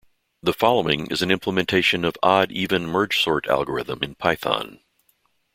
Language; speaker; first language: English; native; English